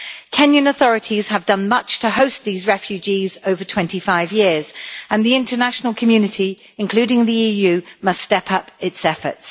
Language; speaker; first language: English; native; English